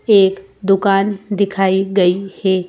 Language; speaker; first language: Hindi; native; Hindi